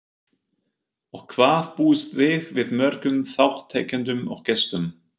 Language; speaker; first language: Icelandic; non-native, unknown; German